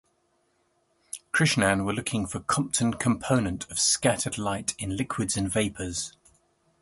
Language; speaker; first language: English; native; English